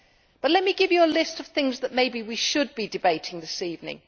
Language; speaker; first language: English; native; English